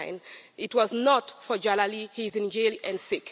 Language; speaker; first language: English; non-native, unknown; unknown